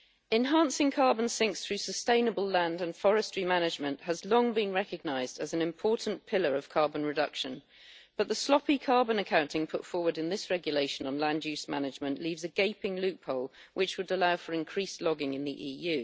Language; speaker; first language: English; native; English